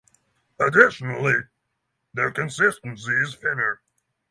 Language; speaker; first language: English; non-native, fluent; Norwegian